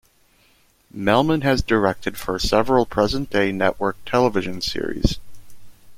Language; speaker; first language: English; native; English